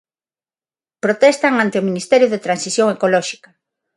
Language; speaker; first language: Galician; non-native, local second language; Spanish